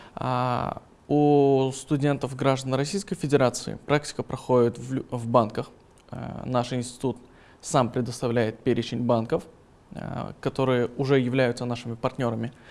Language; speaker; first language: Russian; non-native, local second language; Uzbek